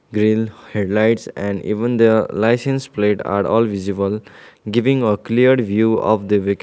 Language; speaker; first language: English; non-native, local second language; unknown